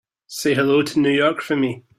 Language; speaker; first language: English; native; English